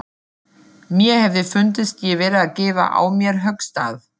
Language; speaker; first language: Icelandic; non-native, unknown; German